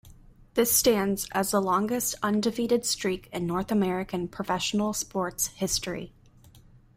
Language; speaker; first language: English; native; English